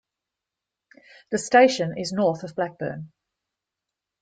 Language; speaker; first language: English; native; English